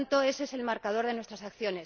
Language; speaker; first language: Spanish; native; Spanish